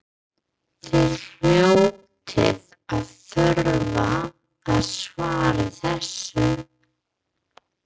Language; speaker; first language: Icelandic; non-native, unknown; English